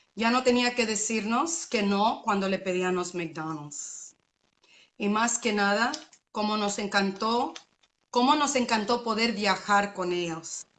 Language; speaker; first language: Spanish; early bilingual, other home language; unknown